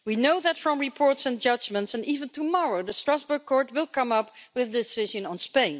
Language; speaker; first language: English; non-native, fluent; Dutch